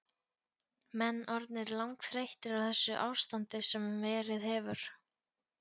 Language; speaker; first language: Icelandic; non-native, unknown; Polish